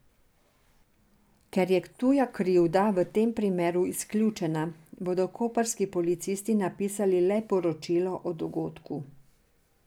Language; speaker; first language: Slovenian; non-native, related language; Serbian